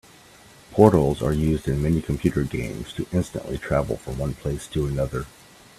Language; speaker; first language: English; native; English